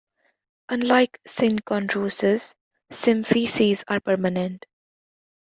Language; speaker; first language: English; native; English